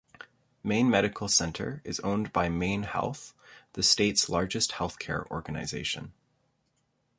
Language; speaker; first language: English; native; English